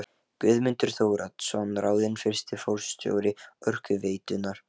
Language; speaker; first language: Icelandic; non-native, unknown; Lithuanian